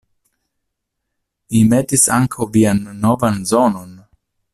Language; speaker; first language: Esperanto; non-native, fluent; Italian